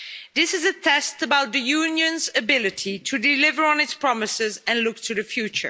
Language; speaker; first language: English; non-native, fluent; Dutch